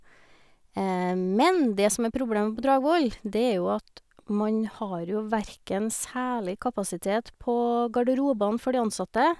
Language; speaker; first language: Norwegian; native; Norwegian